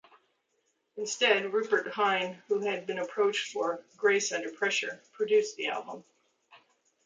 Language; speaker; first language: English; native; English